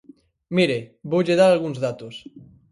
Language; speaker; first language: Galician; native; Galician